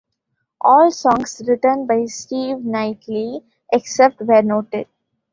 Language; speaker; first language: English; non-native, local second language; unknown